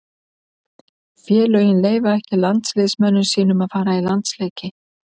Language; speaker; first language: Icelandic; native; Icelandic